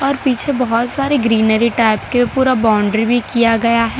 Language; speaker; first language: Hindi; non-native, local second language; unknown